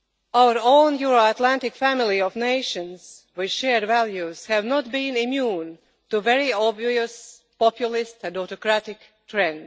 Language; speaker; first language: English; non-native, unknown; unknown